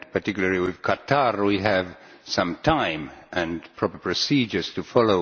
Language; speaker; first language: English; non-native, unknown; Estonian